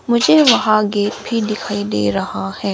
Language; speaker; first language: Hindi; non-native, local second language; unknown